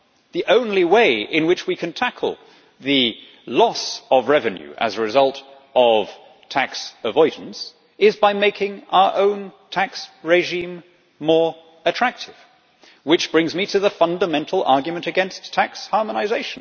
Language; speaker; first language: English; native; English